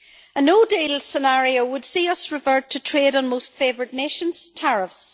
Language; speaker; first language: English; native; English